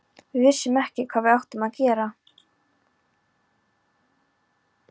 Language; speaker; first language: Icelandic; non-native, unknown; Polish